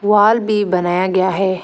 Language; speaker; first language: Hindi; early bilingual, other home language; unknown